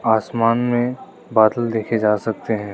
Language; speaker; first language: Hindi; non-native, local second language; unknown